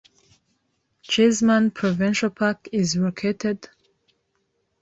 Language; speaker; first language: English; non-native, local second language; Kinyarwanda